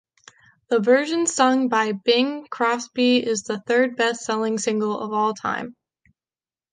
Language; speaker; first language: English; native; English